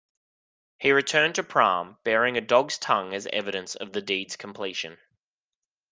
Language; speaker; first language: English; native; English